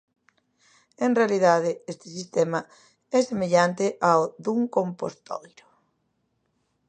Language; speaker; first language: Galician; native; Galician